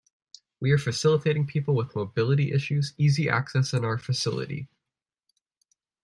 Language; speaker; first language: English; native; English